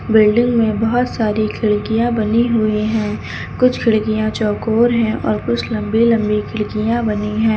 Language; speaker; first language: Hindi; native; Hindi